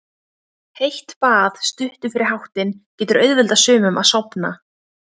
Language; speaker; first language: Icelandic; native; Icelandic